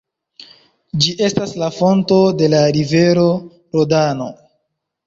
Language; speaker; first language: Esperanto; non-native, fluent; Chinese